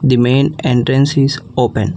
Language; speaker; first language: English; non-native, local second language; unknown